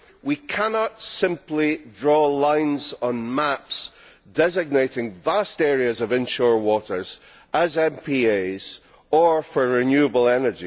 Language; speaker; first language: English; native; English